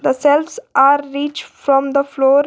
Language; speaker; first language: English; non-native, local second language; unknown